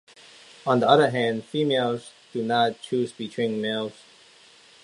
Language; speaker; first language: English; non-native, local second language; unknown